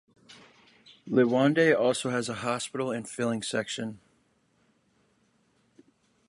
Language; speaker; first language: English; native; English